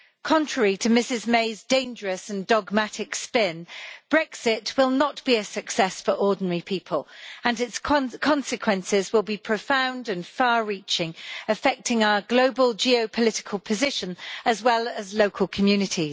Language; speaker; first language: English; native; English